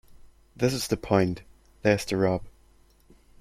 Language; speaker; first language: English; non-native, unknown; German